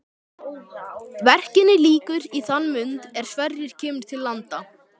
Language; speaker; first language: Icelandic; native; Icelandic